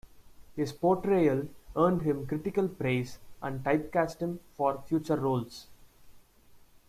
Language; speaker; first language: English; non-native, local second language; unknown